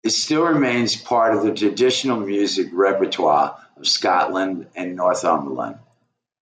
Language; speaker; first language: English; native; English